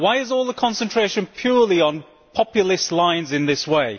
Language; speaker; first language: English; native; English